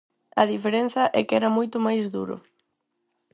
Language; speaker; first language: Galician; non-native, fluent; Spanish